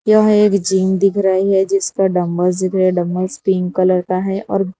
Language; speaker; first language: Hindi; non-native, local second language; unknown